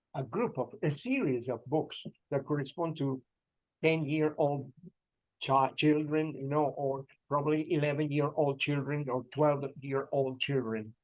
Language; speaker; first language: English; non-native, fluent; Spanish